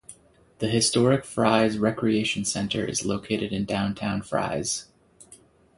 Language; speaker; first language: English; native; English